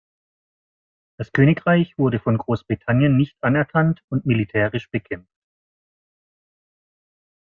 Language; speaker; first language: German; native; German